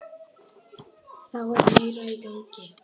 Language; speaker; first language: Icelandic; native; Icelandic